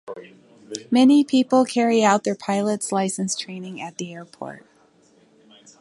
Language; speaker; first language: English; native; English